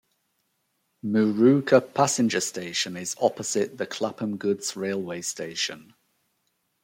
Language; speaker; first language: English; native; English